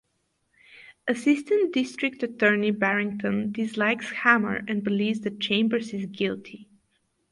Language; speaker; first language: English; non-native, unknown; Bulgarian